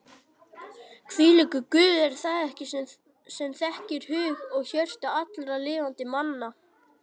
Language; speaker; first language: Icelandic; native; Icelandic